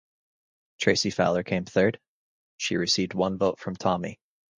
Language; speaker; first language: English; native; English